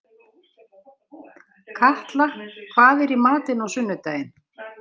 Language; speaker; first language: Icelandic; native; Icelandic